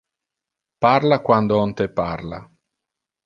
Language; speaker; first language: Interlingua; non-native, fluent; Italian